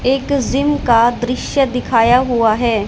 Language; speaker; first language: Hindi; native; Hindi